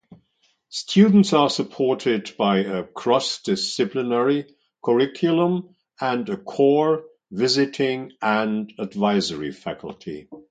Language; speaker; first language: English; non-native, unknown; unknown